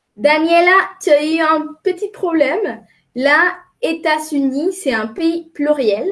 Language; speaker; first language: French; non-native, fluent; Spanish